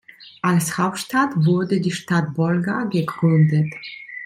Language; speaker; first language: German; non-native, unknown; Italian